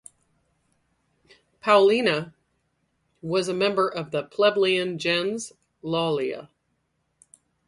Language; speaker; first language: English; native; English